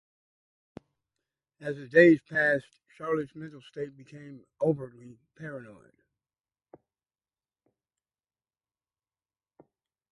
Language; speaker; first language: English; native; English